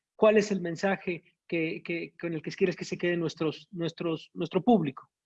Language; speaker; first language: Spanish; native; Spanish